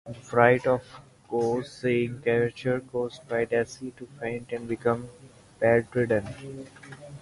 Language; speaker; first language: English; non-native, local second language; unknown